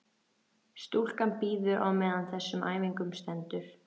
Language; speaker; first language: Icelandic; native; Icelandic